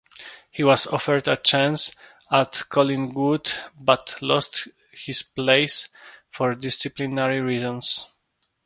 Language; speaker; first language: English; non-native, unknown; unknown